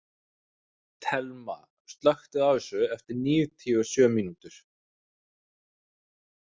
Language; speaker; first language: Icelandic; non-native, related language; Danish